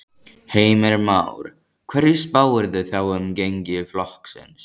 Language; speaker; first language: Icelandic; native; Icelandic